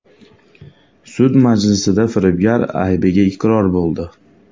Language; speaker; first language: Uzbek; native; Uzbek